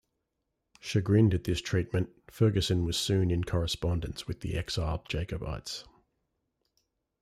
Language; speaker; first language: English; native; English